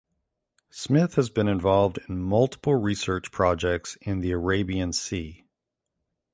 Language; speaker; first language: English; native; English